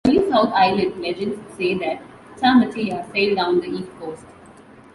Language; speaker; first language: English; non-native, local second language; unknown